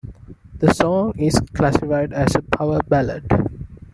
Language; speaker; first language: English; non-native, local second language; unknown